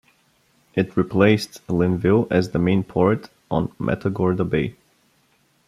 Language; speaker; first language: English; non-native, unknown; Bulgarian